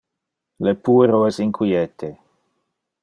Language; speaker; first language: Interlingua; non-native, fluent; Dutch